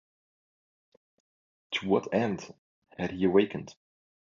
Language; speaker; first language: English; non-native, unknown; German